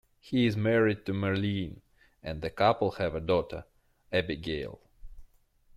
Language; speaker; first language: English; non-native, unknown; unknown